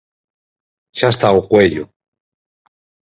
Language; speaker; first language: Galician; native; Galician